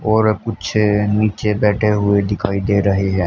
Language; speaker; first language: Hindi; native; Hindi